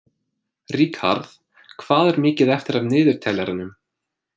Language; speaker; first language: Icelandic; non-native, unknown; English